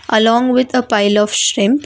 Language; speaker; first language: English; non-native, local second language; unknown